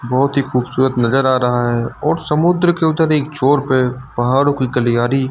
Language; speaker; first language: Hindi; native; Hindi